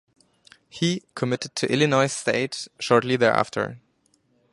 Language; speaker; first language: English; non-native, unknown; German